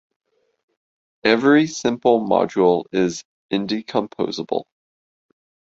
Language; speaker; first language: English; native; English